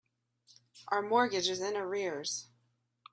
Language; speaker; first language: English; native; English